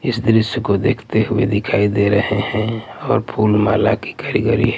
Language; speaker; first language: Hindi; non-native, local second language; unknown